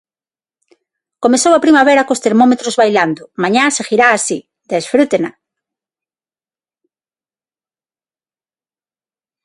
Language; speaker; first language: Galician; non-native, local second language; Spanish